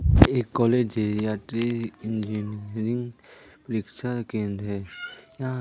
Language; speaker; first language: Hindi; native; Hindi